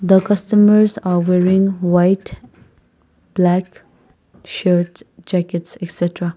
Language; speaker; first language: English; non-native, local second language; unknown